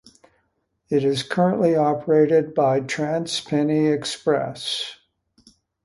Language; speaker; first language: English; native; English